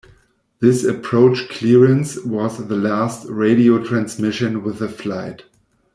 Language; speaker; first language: English; non-native, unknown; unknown